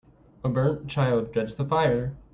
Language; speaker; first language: English; native; English